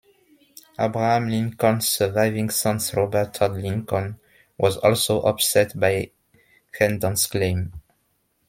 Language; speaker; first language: English; non-native, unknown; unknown